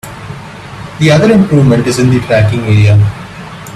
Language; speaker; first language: English; non-native, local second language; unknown